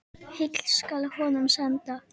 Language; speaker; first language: Icelandic; native; Icelandic